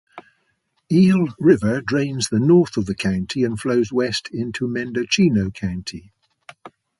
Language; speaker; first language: English; native; English